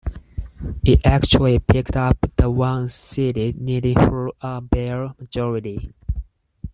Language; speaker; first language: English; non-native, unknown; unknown